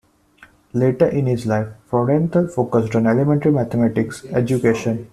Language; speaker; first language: English; non-native, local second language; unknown